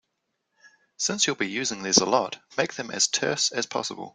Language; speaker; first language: English; native; English